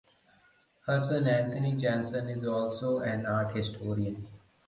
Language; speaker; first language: English; non-native, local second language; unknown